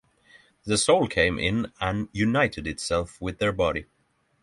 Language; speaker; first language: English; non-native, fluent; Norwegian